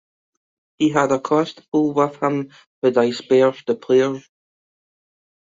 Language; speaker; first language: English; native; English